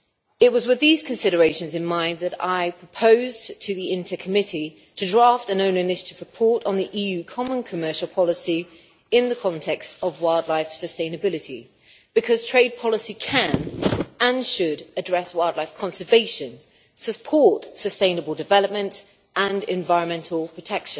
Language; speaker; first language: English; native; English